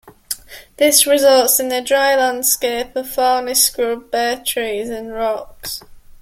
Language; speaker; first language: English; native; English